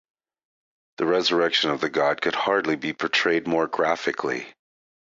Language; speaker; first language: English; native; English